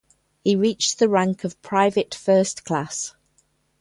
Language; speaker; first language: English; native; English